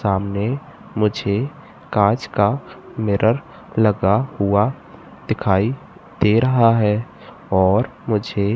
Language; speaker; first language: Hindi; native; Hindi